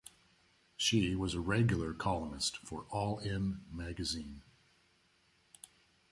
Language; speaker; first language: English; native; English